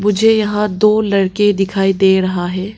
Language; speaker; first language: Hindi; early bilingual, other home language; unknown